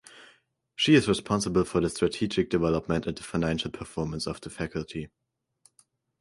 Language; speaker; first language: English; non-native, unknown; German